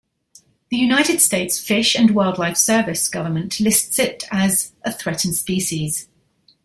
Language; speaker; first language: English; native; English